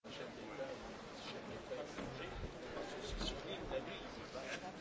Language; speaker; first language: English; non-native, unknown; Polish